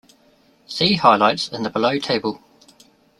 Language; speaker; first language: English; native; English